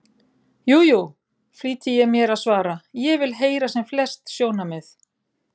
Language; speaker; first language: Icelandic; native; Icelandic